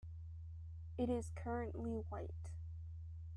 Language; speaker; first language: English; native; English